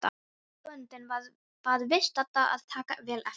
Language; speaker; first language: Icelandic; non-native, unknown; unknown